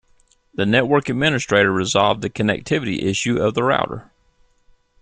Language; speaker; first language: English; native; English